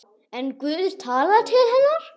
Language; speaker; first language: Icelandic; native; Icelandic